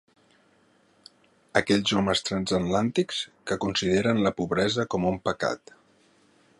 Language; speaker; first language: Catalan; native; Catalan